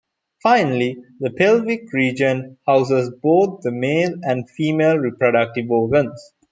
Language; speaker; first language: English; non-native, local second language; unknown